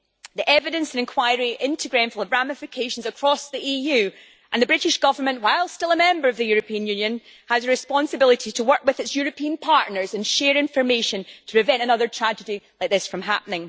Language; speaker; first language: English; native; English